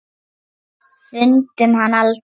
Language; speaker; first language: Icelandic; non-native, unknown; Lithuanian